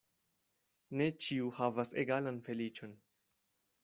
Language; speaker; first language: Esperanto; non-native, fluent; Spanish